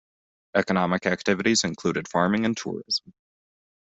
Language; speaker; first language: English; native; English